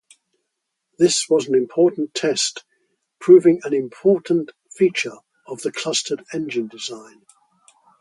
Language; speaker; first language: English; native; English